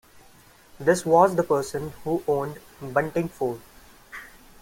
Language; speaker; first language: English; non-native, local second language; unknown